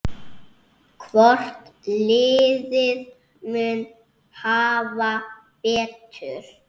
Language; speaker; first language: Icelandic; native; Icelandic